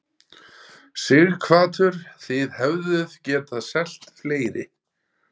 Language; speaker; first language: Icelandic; native; Icelandic